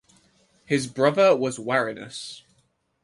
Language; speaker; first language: English; native; English